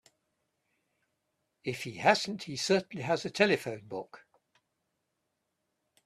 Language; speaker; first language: English; native; English